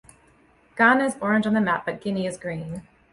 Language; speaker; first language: English; native; English